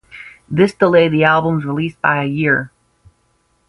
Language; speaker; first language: English; native; English